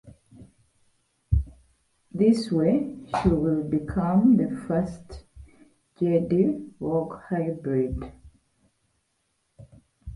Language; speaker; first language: English; non-native, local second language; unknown